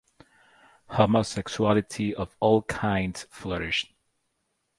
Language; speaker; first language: English; native; English